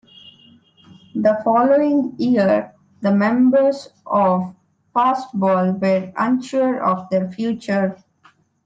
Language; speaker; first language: English; non-native, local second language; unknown